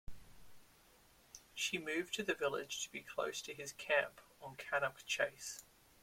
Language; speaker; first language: English; native; English